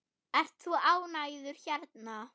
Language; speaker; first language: Icelandic; non-native, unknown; German